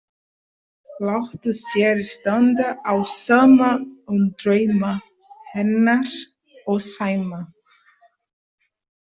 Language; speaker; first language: Icelandic; non-native, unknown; Portuguese